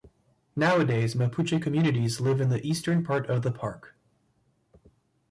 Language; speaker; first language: English; native; English